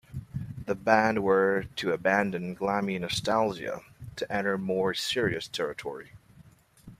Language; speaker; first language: English; native; English